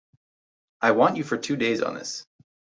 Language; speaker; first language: English; native; English